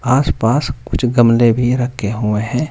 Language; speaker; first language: Hindi; native; Hindi